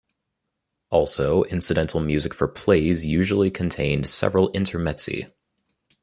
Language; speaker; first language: English; native; English